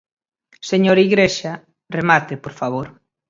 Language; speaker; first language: Galician; native; Galician